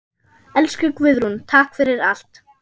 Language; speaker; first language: Icelandic; non-native, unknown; German